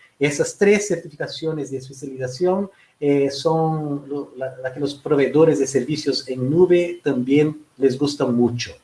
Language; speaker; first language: Spanish; non-native, related language; Portuguese